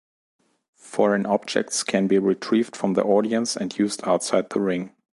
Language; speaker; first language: English; non-native, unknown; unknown